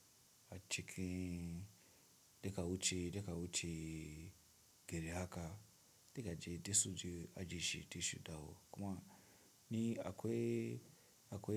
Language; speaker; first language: Hausa; non-native, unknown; Tiv